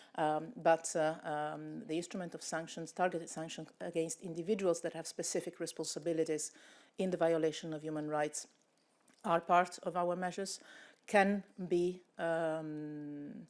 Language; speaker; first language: English; non-native, fluent; Italian